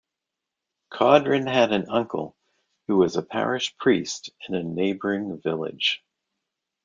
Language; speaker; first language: English; native; English